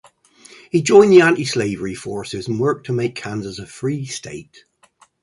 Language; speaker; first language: English; native; English